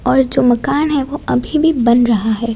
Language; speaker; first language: Hindi; non-native, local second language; Gujarati